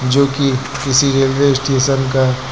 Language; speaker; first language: Hindi; native; Hindi